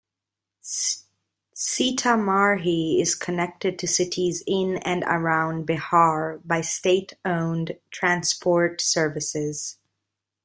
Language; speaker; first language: English; non-native, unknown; Italian